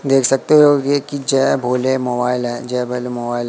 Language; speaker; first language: Hindi; native; Hindi